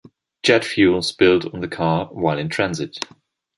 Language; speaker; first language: English; non-native, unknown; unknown